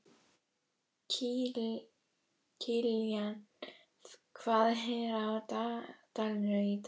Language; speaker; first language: Icelandic; native; Icelandic